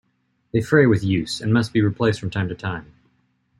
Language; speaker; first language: English; native; English